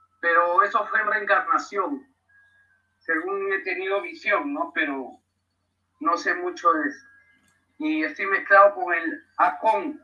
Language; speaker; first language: Spanish; native; Spanish